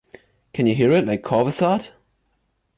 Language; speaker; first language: English; non-native, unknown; German